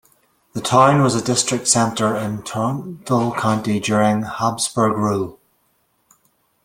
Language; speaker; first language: English; native; English